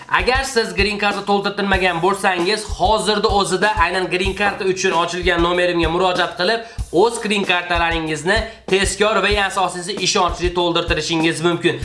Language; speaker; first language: Uzbek; native; Uzbek